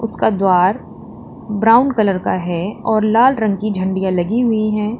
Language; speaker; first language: Hindi; native; Hindi